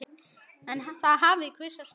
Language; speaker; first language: Icelandic; native; Icelandic